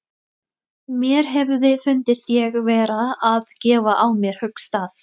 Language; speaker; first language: Icelandic; non-native, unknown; Thai